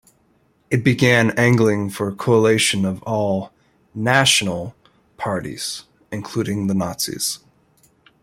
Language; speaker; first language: English; native; English